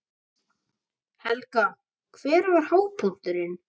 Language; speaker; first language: Icelandic; native; Icelandic